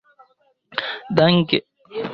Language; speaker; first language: Esperanto; non-native, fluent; Chinese